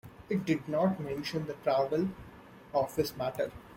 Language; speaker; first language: English; non-native, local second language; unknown